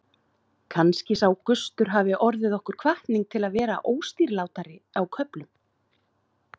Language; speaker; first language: Icelandic; native; Icelandic